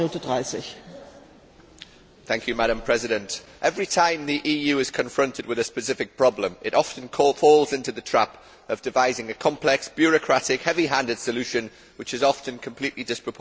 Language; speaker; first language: English; native; English